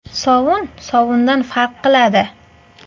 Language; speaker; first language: Uzbek; native; Uzbek